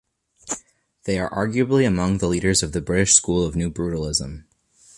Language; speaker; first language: English; native; English